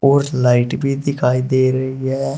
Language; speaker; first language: Hindi; native; Hindi